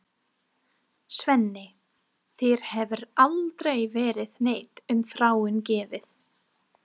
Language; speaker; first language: Icelandic; non-native, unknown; English